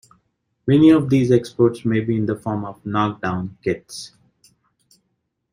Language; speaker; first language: English; non-native, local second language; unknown